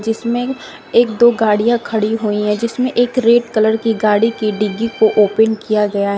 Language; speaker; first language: Hindi; native; Hindi